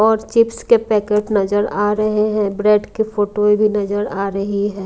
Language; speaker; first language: Hindi; non-native, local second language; Punjabi